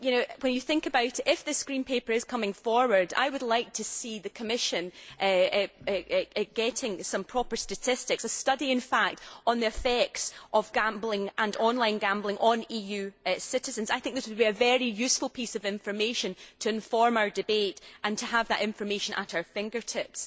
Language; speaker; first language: English; native; English